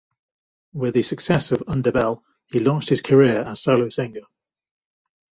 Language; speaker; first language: English; native; English